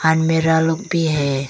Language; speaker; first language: Hindi; early bilingual, other home language; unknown